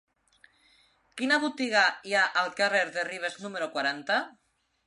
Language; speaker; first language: Catalan; non-native, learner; Spanish